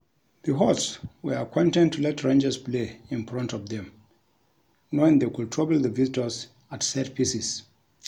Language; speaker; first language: English; non-native, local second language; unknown